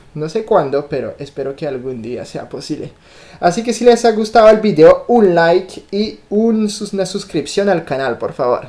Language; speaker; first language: Spanish; non-native, fluent; French